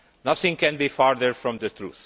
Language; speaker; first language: English; non-native, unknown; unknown